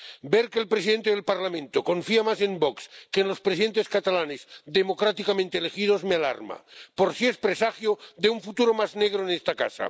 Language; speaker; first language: Spanish; non-native, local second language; Catalan